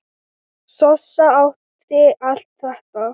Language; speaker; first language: Icelandic; non-native, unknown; Thai